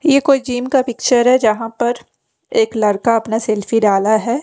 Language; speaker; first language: Hindi; non-native, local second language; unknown